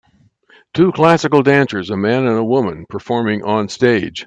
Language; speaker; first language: English; native; English